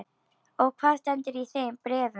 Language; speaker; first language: Icelandic; native; Icelandic